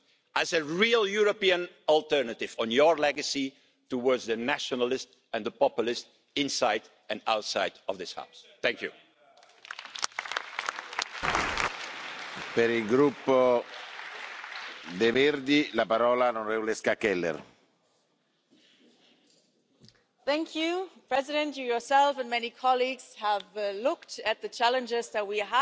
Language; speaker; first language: English; non-native, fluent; German